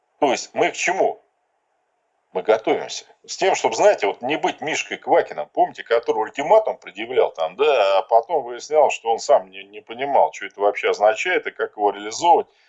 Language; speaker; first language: Russian; native; Russian